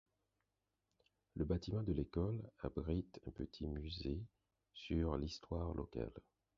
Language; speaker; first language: French; non-native, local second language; Haitian Creole